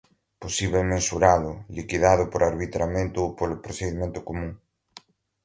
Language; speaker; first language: Portuguese; non-native, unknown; Galician